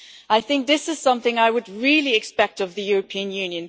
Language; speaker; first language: English; non-native, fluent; German